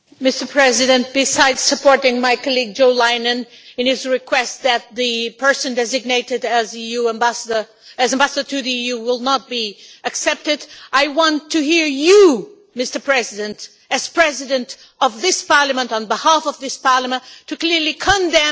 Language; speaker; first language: English; non-native, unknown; Portuguese